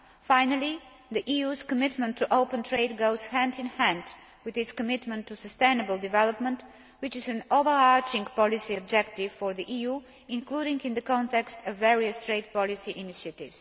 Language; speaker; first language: English; non-native, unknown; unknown